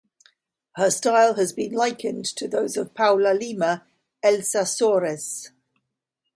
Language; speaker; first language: English; native; English